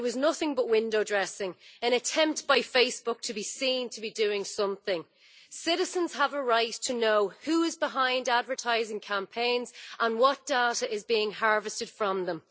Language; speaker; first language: English; native; English